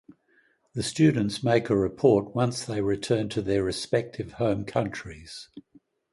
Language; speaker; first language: English; native; English